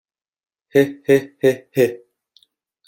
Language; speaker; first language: English; non-native, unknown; German